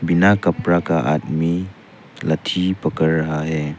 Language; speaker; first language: Hindi; non-native, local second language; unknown